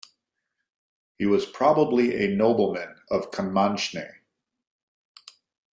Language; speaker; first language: English; native; English